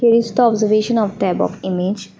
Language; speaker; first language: English; non-native, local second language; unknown